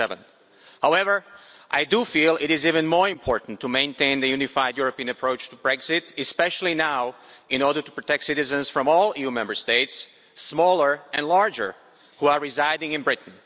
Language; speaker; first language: English; non-native, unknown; Slovak